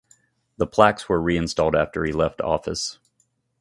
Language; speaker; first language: English; native; English